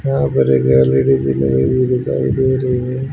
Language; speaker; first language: Hindi; native; Hindi